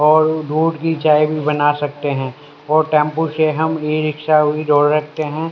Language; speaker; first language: Hindi; native; Hindi